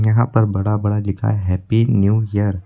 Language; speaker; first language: Hindi; native; Hindi